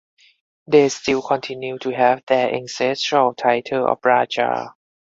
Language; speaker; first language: English; non-native, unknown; Thai